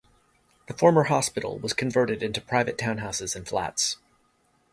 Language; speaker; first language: English; native; English